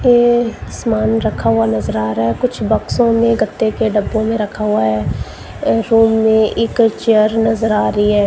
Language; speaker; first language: Hindi; non-native, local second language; Punjabi